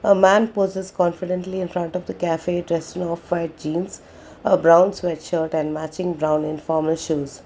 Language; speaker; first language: English; non-native, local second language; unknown